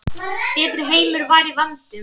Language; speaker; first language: Icelandic; native; Icelandic